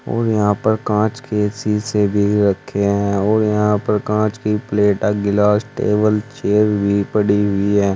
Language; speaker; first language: Hindi; native; Hindi